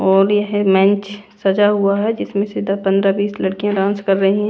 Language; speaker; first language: Hindi; non-native, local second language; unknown